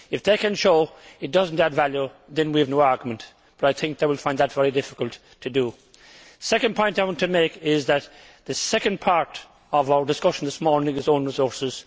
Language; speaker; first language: English; native; English